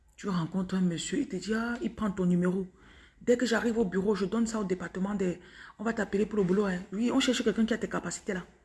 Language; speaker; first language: French; non-native, local second language; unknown